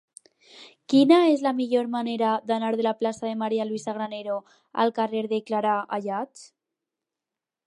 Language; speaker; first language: Catalan; non-native, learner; Spanish